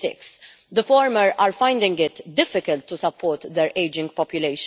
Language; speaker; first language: English; non-native, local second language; Maltese